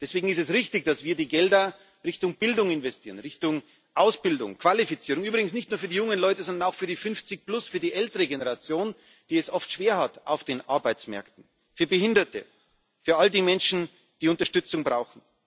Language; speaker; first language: German; native; German